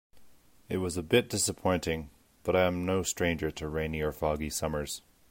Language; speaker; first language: English; native; English